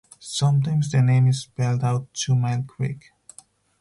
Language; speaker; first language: English; non-native, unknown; Spanish